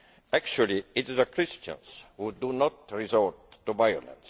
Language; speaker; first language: English; non-native, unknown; Estonian